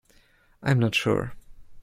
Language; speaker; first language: English; non-native, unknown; German